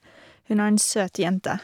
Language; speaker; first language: Norwegian; non-native, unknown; English